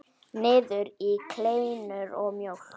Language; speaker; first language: Icelandic; native; Icelandic